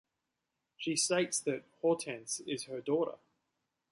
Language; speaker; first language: English; native; English